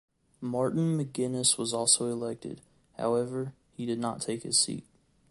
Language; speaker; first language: English; native; English